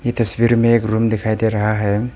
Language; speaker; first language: Hindi; non-native, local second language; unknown